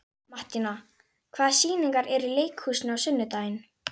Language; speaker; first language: Icelandic; native; Icelandic